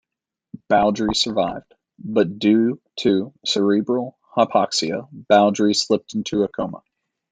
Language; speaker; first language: English; native; English